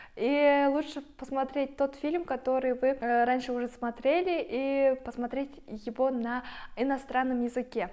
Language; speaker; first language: Russian; non-native, local second language; Kyrgyz